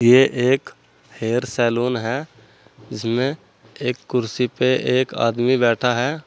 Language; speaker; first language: Hindi; native; Hindi